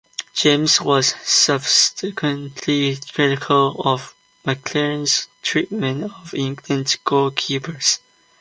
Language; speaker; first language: English; non-native, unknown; Chinese